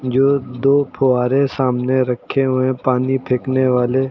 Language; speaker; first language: Hindi; native; Hindi